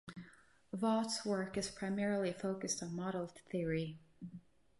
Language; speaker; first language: English; non-native, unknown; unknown